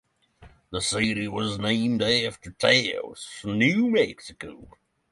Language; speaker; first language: English; non-native, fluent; Norwegian